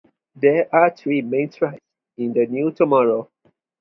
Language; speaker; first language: English; non-native, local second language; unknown